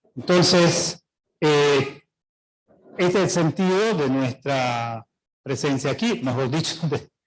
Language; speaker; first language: Spanish; non-native, related language; Italian